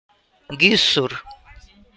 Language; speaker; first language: Icelandic; non-native, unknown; Russian